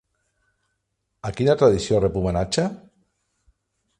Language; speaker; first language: Catalan; non-native, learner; Spanish